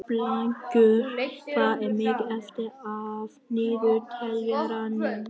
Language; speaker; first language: Icelandic; non-native, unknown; Vietnamese